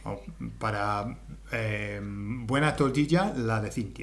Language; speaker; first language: Spanish; non-native, fluent; English